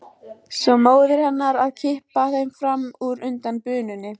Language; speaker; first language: Icelandic; native; Icelandic